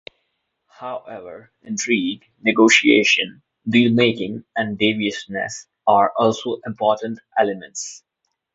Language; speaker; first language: English; non-native, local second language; Hindi